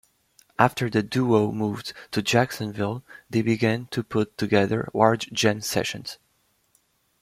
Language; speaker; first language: English; native; English